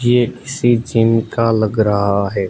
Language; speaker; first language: Hindi; non-native, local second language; Gujarati